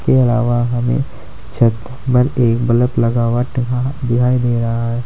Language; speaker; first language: Hindi; native; Hindi